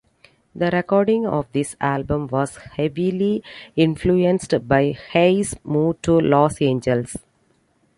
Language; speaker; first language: English; non-native, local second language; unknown